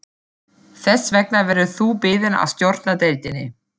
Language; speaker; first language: Icelandic; non-native, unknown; German